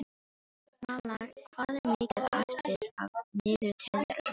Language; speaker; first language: Icelandic; non-native, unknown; Filipino